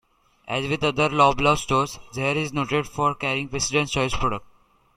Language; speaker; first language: English; native; English